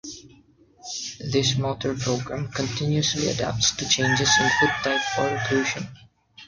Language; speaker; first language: English; non-native, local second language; Filipino